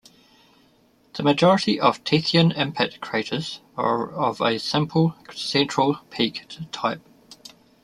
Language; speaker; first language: English; native; English